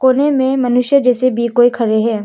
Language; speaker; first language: Hindi; non-native, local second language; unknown